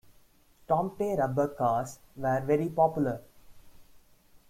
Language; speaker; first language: English; non-native, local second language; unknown